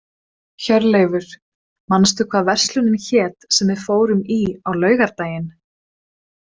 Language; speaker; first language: Icelandic; non-native, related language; Swedish